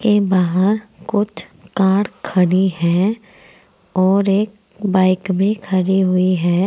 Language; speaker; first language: Hindi; native; Hindi